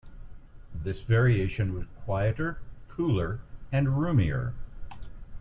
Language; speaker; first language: English; native; English